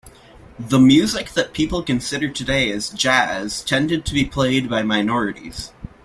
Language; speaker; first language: English; native; English